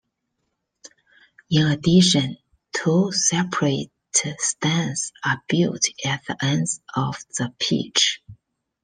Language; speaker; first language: English; non-native, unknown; Chinese